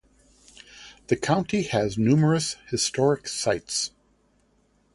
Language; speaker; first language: English; native; English